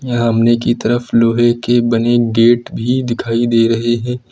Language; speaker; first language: Hindi; native; Hindi